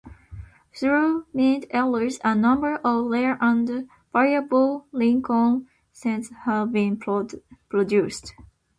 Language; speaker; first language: English; non-native, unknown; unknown